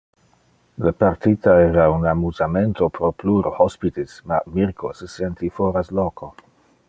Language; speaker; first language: Interlingua; non-native, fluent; Dutch